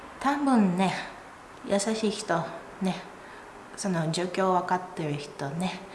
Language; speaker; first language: Japanese; non-native, fluent; Russian